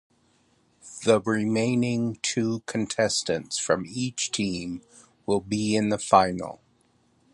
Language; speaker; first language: English; native; English